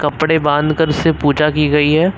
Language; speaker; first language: Hindi; native; Hindi